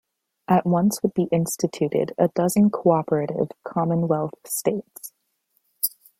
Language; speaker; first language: English; native; English